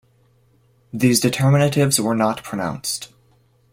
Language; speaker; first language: English; native; English